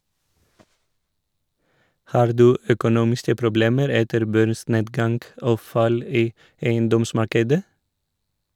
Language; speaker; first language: Norwegian; non-native, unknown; Greek